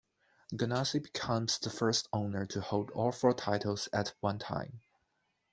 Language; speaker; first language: English; non-native, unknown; Chinese